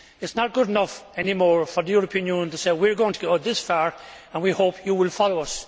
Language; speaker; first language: English; native; English